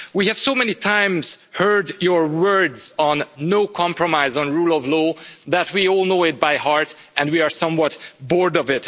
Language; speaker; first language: English; non-native, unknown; Hungarian